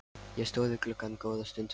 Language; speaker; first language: Icelandic; non-native, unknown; Lithuanian